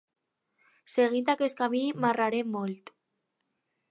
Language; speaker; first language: Catalan; non-native, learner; Spanish